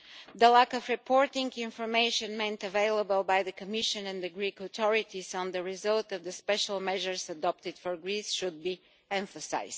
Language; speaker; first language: English; non-native, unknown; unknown